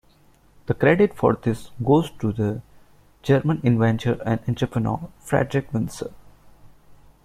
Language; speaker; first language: English; non-native, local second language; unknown